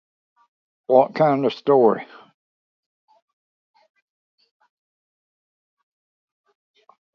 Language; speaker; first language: English; native; English